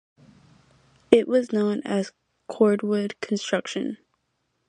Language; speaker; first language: English; native; English